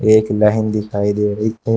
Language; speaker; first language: Hindi; native; Hindi